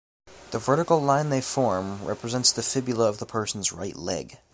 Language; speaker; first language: English; native; English